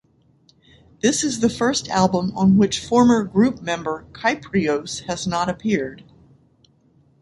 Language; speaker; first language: English; native; English